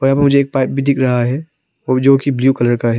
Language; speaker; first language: Hindi; non-native, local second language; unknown